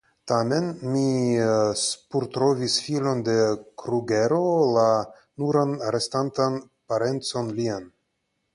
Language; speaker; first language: Esperanto; non-native, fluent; Russian